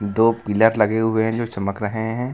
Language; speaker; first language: Hindi; native; Hindi